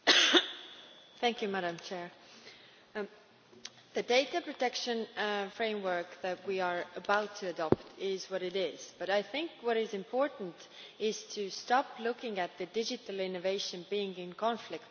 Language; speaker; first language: English; non-native, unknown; Estonian